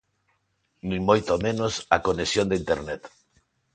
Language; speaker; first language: Galician; non-native, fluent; Spanish